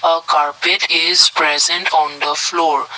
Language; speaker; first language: English; non-native, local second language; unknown